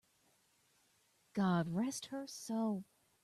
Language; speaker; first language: English; native; English